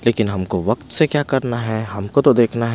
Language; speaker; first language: Hindi; non-native, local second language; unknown